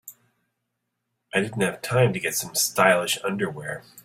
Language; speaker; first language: English; native; English